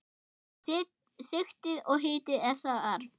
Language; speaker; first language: Icelandic; non-native, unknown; German